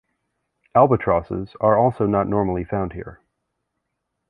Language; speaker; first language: English; native; English